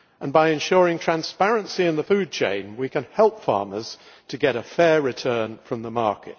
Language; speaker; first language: English; native; English